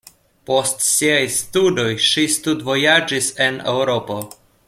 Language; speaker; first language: Esperanto; non-native, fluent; Russian